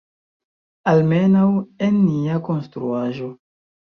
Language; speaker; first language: Esperanto; non-native, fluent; Chinese